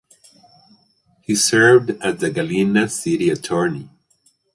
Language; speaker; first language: English; native; English